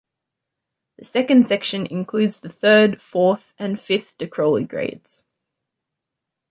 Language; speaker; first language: English; native; English